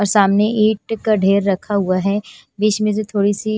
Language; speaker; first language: Hindi; non-native, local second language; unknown